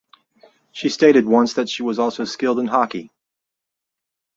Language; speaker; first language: English; native; English